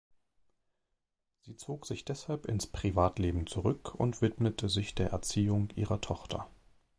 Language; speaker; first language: German; native; German